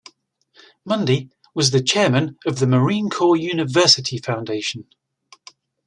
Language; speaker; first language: English; native; English